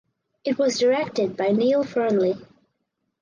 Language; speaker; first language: English; native; English